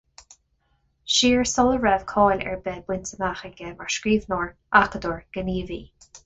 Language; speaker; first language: Irish; non-native, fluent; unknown